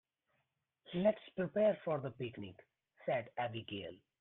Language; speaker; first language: English; non-native, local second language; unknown